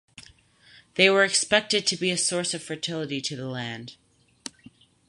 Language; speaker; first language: English; native; English